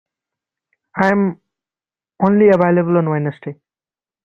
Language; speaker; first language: English; non-native, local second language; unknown